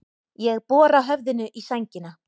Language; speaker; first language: Icelandic; native; Icelandic